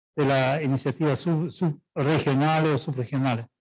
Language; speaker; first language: Spanish; non-native, related language; Italian